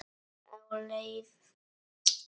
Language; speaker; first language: Icelandic; non-native, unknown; Polish